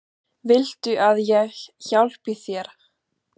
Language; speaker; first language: Icelandic; non-native, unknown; German